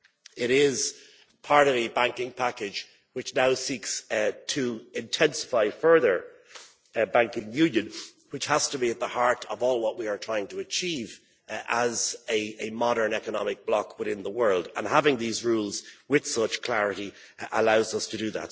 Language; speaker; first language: English; native; English